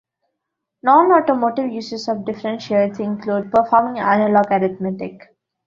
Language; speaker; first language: English; non-native, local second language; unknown